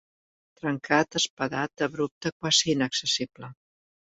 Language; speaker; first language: Catalan; native; Catalan